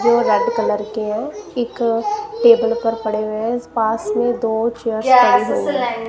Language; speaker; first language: Hindi; non-native, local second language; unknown